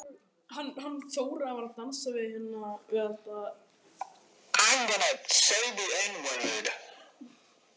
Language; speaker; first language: Icelandic; native; Icelandic